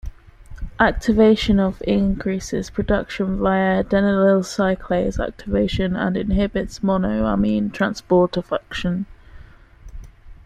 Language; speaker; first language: English; native; English